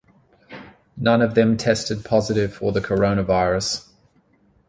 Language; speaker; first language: English; native; English